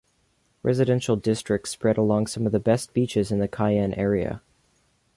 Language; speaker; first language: English; native; English